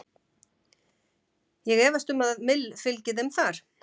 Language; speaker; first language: Icelandic; native; Icelandic